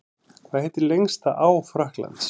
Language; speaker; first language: Icelandic; native; Icelandic